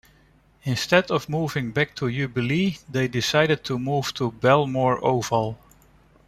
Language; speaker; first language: English; non-native, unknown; Dutch